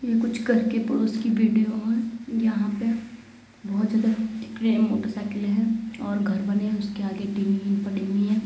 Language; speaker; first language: Hindi; native; Hindi